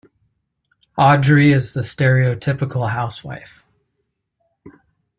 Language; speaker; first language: English; native; English